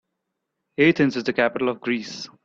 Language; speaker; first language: English; non-native, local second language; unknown